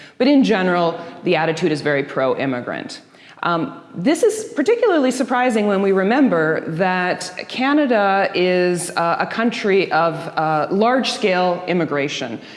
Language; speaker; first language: English; early bilingual, other home language; Dutch